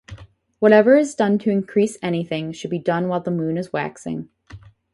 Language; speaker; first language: English; native; English